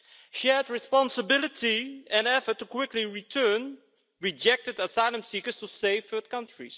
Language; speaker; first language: English; non-native, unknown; Dutch